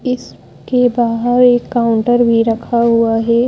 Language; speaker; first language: Hindi; native; Hindi